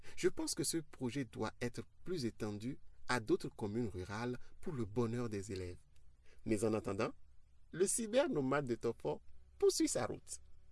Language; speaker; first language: French; non-native, local second language; Fon